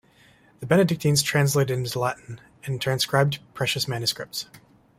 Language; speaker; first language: English; native; English